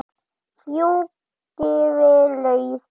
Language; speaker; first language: Icelandic; non-native, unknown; German